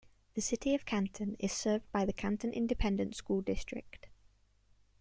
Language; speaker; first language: English; native; English